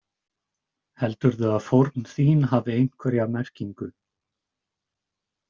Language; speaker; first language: Icelandic; native; Icelandic